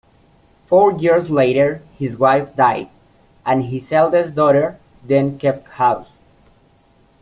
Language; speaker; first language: English; native; English